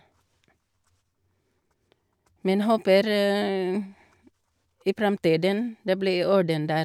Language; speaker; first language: Norwegian; non-native, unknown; Cebuano